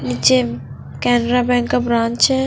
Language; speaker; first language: Hindi; non-native, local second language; Punjabi